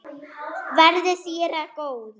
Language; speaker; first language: Icelandic; non-native, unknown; German